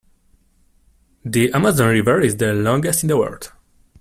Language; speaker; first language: English; non-native, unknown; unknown